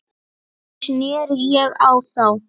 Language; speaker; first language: Icelandic; native; Icelandic